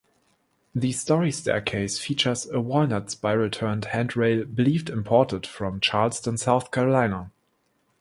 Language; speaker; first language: English; non-native, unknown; German